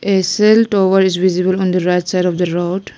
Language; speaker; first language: English; non-native, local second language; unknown